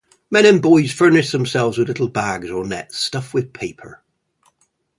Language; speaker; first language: English; native; English